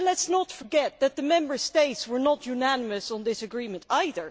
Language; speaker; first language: English; non-native, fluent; Dutch